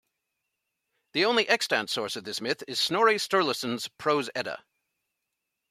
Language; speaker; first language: English; native; English